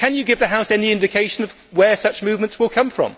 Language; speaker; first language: English; native; English